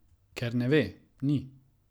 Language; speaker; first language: Slovenian; non-native, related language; Croatian